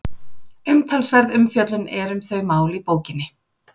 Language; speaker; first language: Icelandic; native; Icelandic